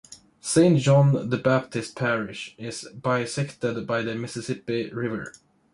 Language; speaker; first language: English; non-native, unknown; Swedish